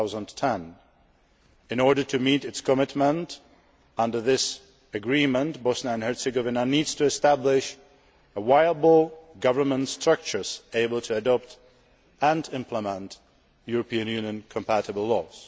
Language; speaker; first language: English; non-native, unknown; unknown